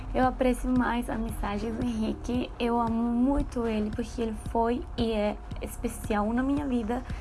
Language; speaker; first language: Portuguese; non-native, learner; Spanish